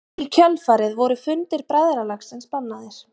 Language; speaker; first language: Icelandic; native; Icelandic